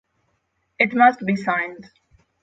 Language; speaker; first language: English; non-native, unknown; Polish